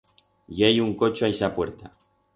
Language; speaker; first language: Aragonese; non-native, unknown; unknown